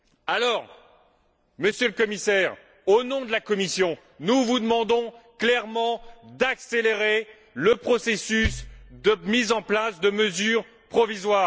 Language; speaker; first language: French; native; French